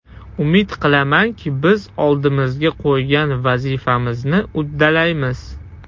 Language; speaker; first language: Uzbek; non-native, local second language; Russian